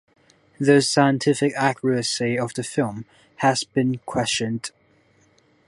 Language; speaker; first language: English; non-native, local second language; Cantonese